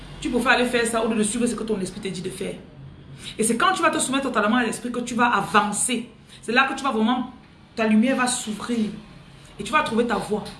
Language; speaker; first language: French; non-native, local second language; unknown